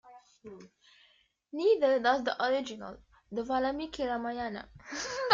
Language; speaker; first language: English; native; English